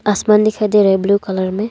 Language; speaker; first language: Hindi; non-native, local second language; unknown